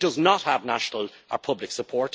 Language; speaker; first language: English; native; English